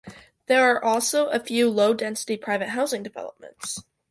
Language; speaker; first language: English; native; English